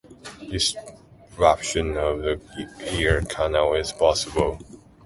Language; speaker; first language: English; non-native, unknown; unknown